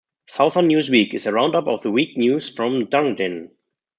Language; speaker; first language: English; non-native, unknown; German